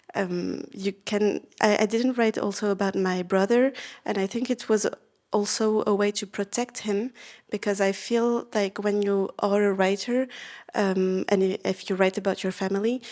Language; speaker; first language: English; non-native, fluent; Vietnamese